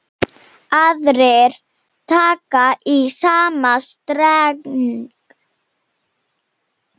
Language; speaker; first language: Icelandic; non-native, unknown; Slovenian